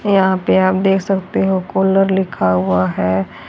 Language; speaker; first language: Hindi; native; Hindi